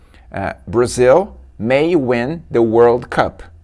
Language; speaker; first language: English; non-native, fluent; Portuguese